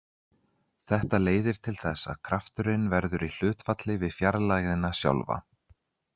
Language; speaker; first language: Icelandic; native; Icelandic